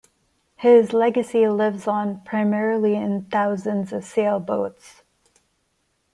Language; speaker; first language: English; non-native, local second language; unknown